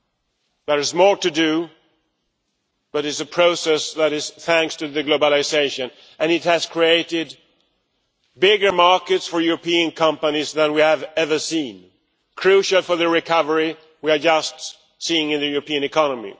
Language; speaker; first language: English; non-native, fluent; Swedish